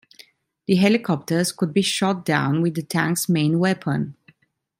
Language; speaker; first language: English; non-native, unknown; Italian